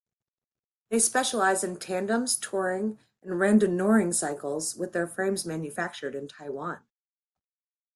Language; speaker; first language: English; native; English